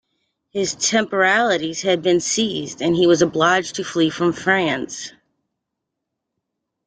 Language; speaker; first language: English; native; English